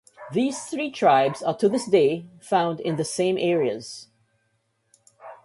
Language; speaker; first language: English; native; English